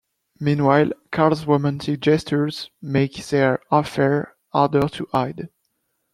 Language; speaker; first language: English; non-native, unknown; French